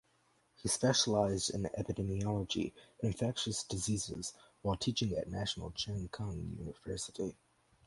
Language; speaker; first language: English; native; English